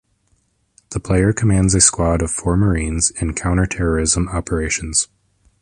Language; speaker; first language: English; native; English